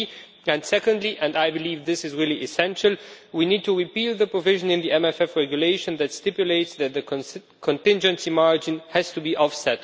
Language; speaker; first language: English; non-native, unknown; Romanian